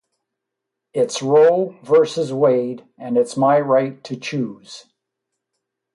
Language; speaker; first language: English; native; English